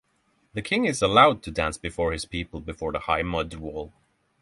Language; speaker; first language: English; non-native, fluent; Norwegian